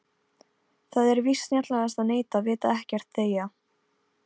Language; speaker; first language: Icelandic; non-native, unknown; Polish